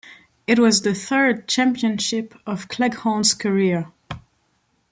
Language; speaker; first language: English; non-native, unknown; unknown